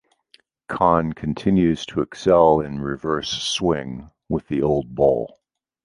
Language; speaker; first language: English; native; English